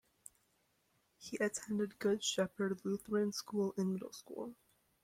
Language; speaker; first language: English; native; English